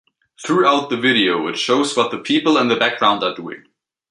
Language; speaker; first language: English; native; English